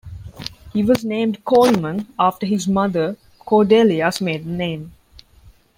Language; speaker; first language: English; non-native, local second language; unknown